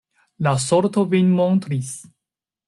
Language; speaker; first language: Esperanto; non-native, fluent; Chinese